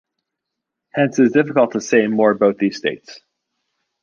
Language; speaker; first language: English; native; English